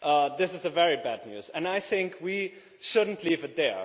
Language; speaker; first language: English; non-native, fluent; German